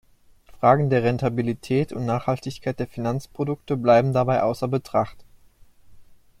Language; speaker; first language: German; native; German